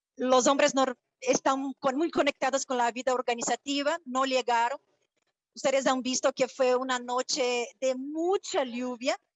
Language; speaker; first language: Spanish; non-native, related language; Portuguese